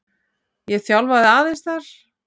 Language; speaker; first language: Icelandic; native; Icelandic